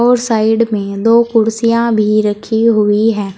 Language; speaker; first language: Hindi; native; Hindi